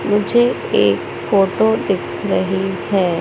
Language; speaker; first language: Hindi; native; Hindi